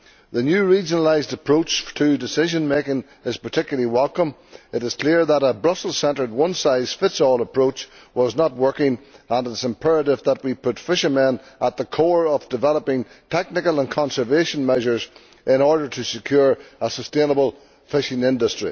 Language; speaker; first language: English; native; English